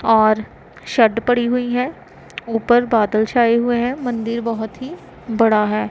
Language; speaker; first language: Hindi; non-native, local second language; Punjabi